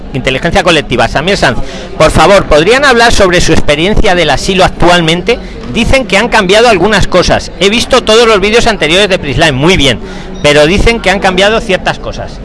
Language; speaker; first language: Spanish; native; Spanish